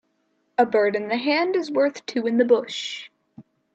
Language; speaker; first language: English; native; English